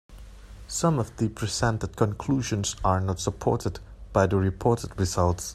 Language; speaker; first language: English; non-native, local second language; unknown